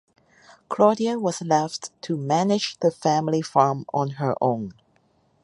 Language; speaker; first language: English; non-native, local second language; Cantonese